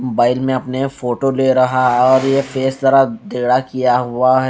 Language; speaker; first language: Hindi; native; Hindi